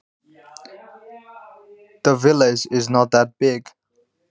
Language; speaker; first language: Icelandic; non-native, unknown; Nepali